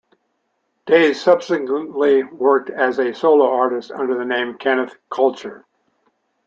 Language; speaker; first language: English; native; English